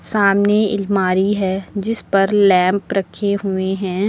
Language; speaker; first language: Hindi; native; Hindi